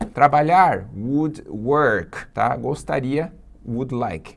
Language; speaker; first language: English; non-native, fluent; Portuguese